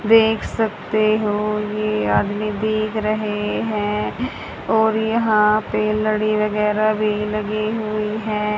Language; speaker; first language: Hindi; native; Hindi